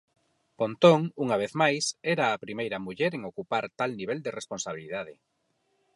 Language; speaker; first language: Galician; non-native, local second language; Spanish